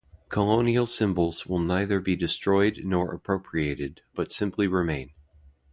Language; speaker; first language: English; native; English